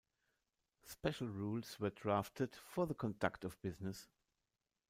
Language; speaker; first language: English; non-native, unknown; German